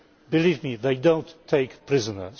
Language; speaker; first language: English; non-native, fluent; Polish